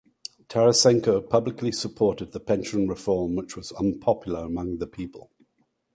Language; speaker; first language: English; native; English